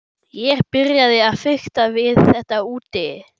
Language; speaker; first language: Icelandic; non-native, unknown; German